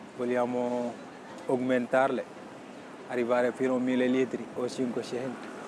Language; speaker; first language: Italian; non-native, fluent; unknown